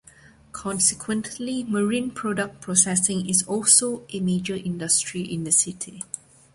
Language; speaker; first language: English; non-native, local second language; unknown